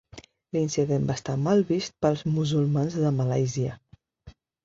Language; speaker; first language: Catalan; non-native, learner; Spanish